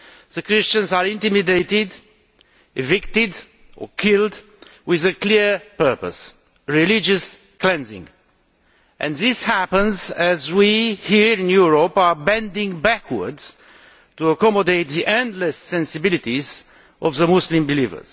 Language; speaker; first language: English; non-native, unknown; Romanian